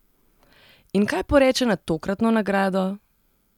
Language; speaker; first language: Slovenian; non-native, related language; Serbian